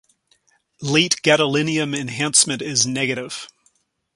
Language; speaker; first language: English; native; English